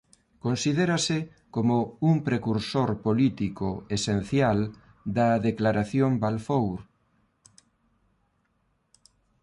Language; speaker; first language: Galician; non-native, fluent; Spanish